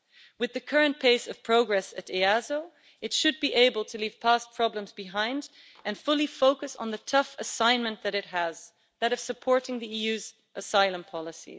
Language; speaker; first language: English; non-native, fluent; Dutch